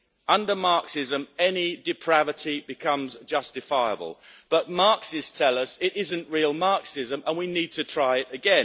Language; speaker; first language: English; native; English